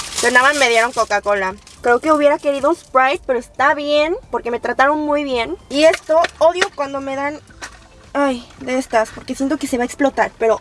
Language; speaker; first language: Spanish; early bilingual, other home language; Korean